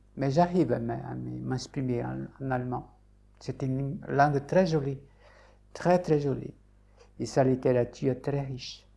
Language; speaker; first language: French; non-native, fluent; Portuguese